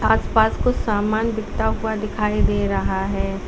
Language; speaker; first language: Hindi; native; Hindi